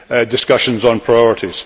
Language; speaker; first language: English; native; English